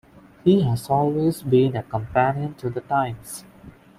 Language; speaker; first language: English; non-native, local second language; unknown